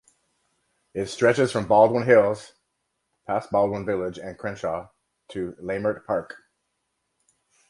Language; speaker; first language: English; native; English